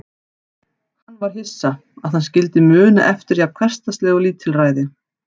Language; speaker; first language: Icelandic; native; Icelandic